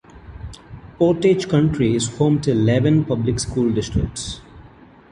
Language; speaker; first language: English; non-native, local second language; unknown